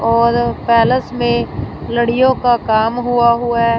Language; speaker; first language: Hindi; non-native, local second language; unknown